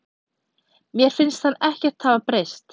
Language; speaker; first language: Icelandic; native; Icelandic